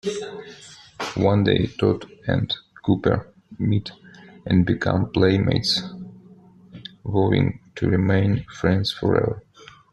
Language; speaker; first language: English; non-native, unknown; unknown